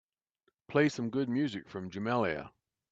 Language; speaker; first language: English; native; English